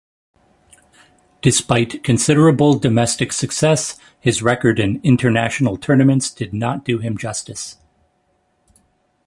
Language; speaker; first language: English; native; English